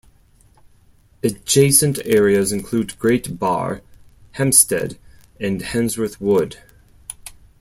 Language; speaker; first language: English; non-native, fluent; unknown